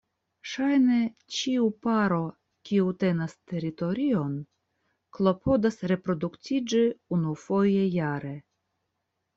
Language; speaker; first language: Esperanto; non-native, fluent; Russian